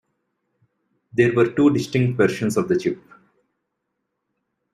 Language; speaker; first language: English; non-native, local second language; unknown